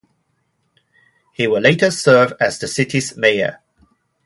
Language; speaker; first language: English; non-native, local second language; Cantonese